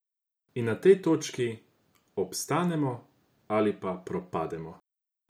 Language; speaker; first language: Slovenian; non-native, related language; Croatian